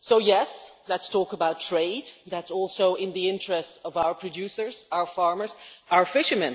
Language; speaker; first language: English; non-native, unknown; Dutch